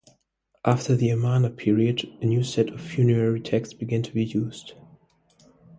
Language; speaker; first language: English; non-native, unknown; German